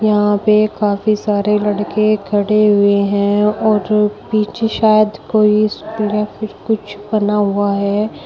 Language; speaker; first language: Hindi; native; Hindi